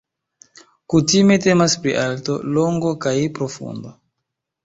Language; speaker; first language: Esperanto; non-native, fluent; Chinese